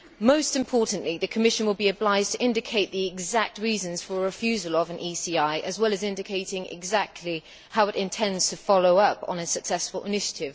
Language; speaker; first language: English; native; English